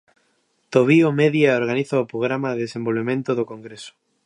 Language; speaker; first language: Galician; native; Galician